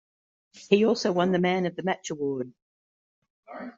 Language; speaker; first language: English; native; English